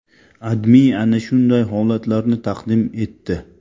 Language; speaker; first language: Uzbek; non-native, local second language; Tajik